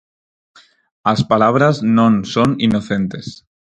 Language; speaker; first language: Galician; non-native, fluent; Spanish